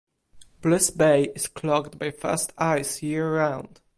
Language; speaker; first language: English; non-native, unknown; Polish